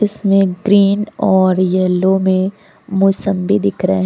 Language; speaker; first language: Hindi; native; Hindi